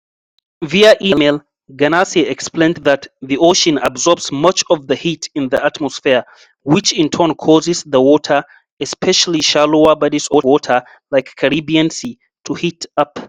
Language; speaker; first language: English; non-native, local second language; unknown